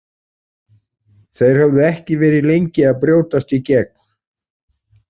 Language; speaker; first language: Icelandic; native; Icelandic